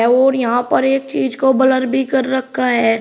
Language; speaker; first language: Hindi; native; Hindi